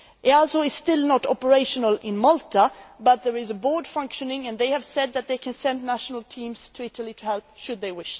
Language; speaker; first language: English; non-native, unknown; Swedish